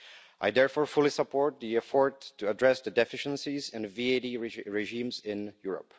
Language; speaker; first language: English; non-native, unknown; Czech